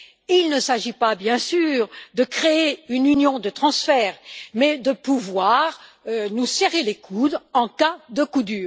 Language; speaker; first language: French; native; French